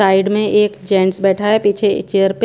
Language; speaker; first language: Hindi; non-native, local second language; Punjabi